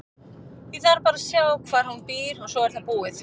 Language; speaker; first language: Icelandic; native; Icelandic